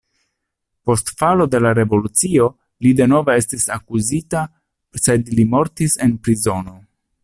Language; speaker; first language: Esperanto; non-native, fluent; Italian